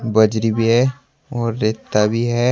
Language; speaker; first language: Hindi; native; Hindi